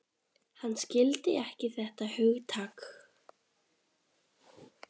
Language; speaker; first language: Icelandic; native; Icelandic